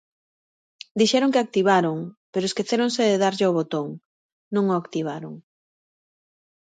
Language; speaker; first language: Galician; native; Galician